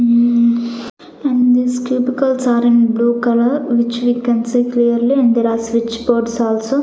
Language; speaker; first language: English; non-native, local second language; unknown